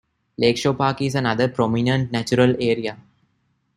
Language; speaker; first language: English; non-native, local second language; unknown